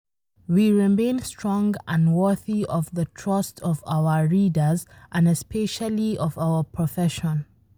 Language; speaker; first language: English; non-native, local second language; Hausa